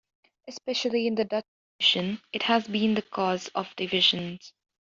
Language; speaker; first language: English; native; English